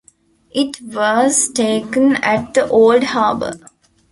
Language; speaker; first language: English; non-native, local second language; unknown